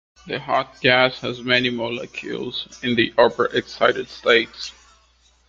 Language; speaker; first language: English; native; English